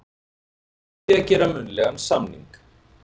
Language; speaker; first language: Icelandic; native; Icelandic